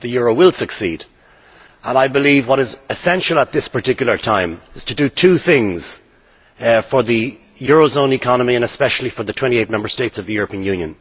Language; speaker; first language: English; native; English